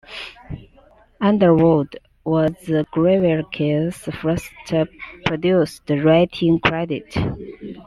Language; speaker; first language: English; non-native, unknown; Chinese